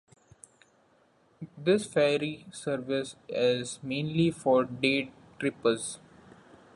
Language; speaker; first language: English; non-native, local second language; Marathi